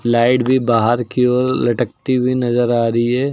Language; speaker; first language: Hindi; native; Hindi